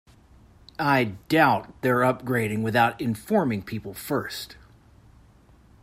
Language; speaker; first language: English; native; English